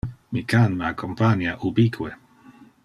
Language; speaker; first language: Interlingua; non-native, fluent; Dutch